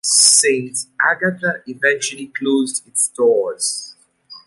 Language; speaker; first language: English; native; English